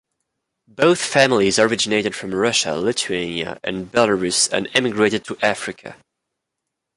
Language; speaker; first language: English; non-native, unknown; French